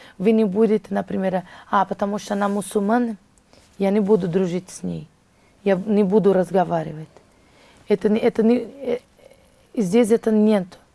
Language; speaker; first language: Russian; non-native, fluent; Portuguese